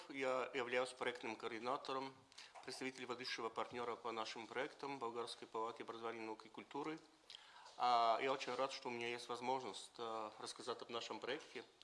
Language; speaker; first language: Russian; non-native, related language; Bulgarian